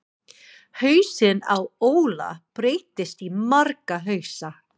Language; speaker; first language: Icelandic; non-native, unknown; English